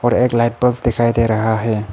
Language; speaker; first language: Hindi; non-native, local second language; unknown